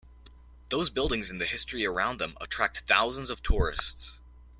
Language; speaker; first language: English; native; English